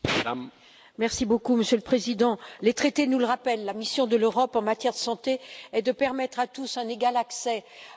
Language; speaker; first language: French; native; French